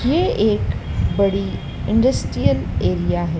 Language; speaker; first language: Hindi; native; Hindi